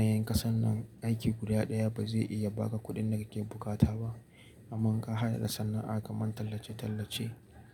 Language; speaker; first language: Hausa; native; Hausa